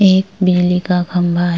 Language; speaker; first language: Hindi; native; Hindi